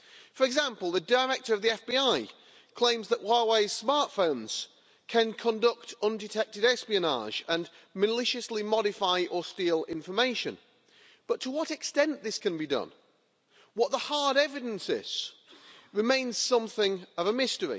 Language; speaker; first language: English; native; English